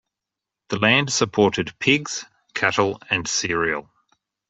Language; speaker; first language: English; native; English